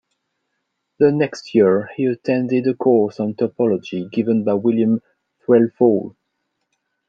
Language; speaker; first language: English; non-native, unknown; French